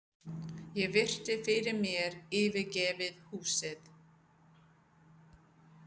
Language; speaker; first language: Icelandic; non-native, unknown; English